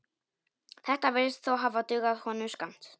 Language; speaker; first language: Icelandic; non-native, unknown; Polish